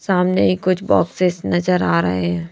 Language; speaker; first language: Hindi; native; Hindi